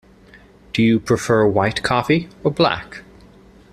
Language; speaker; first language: English; native; English